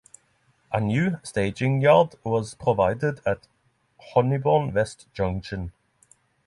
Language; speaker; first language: English; non-native, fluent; Norwegian